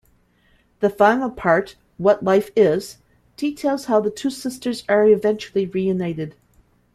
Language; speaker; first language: English; native; English